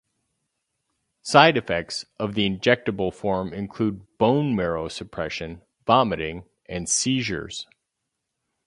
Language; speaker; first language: English; native; English